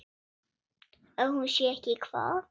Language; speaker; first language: Icelandic; non-native, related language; Swedish